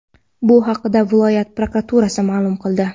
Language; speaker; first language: Uzbek; non-native, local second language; Kara-Kalpak